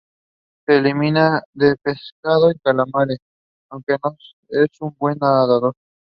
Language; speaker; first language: English; non-native, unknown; Spanish